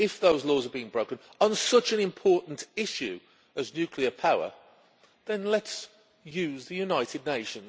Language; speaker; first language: English; native; English